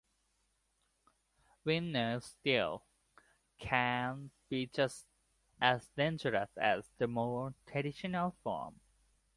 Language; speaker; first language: English; non-native, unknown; Thai